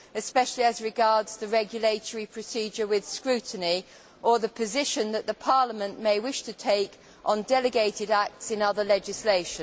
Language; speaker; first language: English; native; English